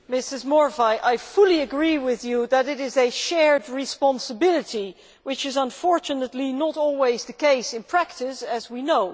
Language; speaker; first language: English; non-native, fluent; Dutch